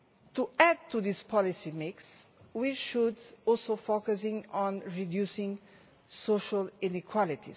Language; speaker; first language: English; non-native, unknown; Portuguese